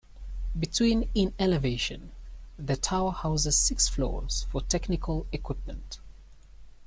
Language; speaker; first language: English; native; English